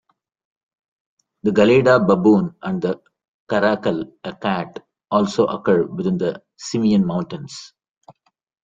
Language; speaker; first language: English; non-native, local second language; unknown